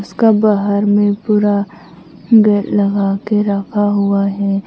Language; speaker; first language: Hindi; non-native, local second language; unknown